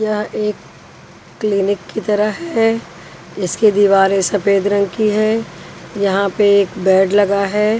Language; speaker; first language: Hindi; non-native, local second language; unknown